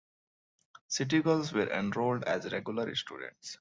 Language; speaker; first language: English; non-native, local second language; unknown